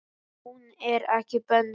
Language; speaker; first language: Icelandic; native; Icelandic